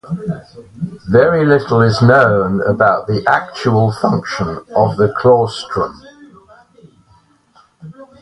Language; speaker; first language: English; native; English